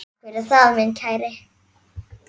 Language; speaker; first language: Icelandic; native; Icelandic